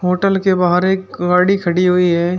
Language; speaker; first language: Hindi; native; Hindi